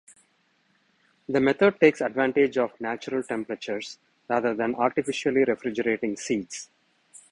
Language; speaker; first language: English; non-native, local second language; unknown